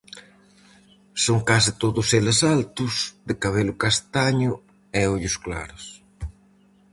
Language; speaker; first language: Galician; native; Galician